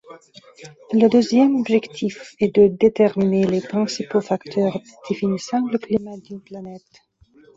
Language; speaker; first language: French; non-native, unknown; Belarusian